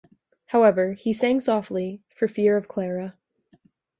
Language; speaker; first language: English; native; English